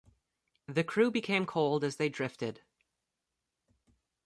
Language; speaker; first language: English; native; English